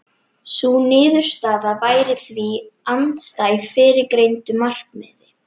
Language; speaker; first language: Icelandic; native; Icelandic